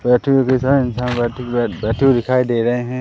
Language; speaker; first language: Hindi; native; Hindi